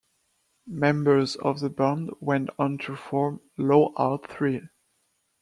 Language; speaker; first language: English; non-native, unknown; French